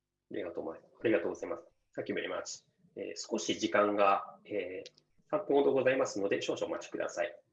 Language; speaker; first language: Japanese; native; Japanese